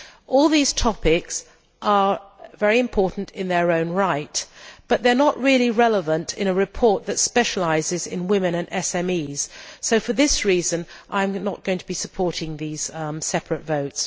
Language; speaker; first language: English; native; English